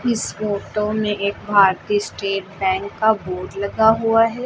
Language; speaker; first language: Hindi; native; Hindi